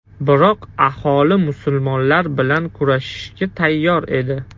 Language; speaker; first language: Uzbek; non-native, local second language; Russian